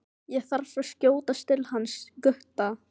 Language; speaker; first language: Icelandic; non-native, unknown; Filipino